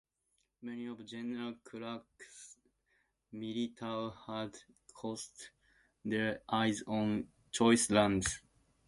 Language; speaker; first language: English; native; English